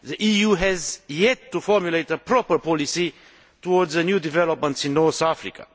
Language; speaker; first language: English; non-native, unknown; Romanian